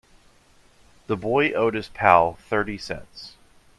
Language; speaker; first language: English; native; English